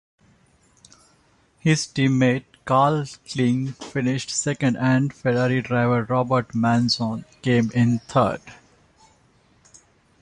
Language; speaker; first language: English; non-native, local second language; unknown